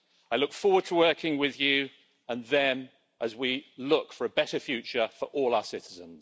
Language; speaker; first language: English; native; English